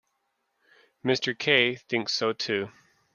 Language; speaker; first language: English; native; English